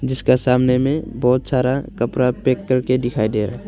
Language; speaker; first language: Hindi; non-native, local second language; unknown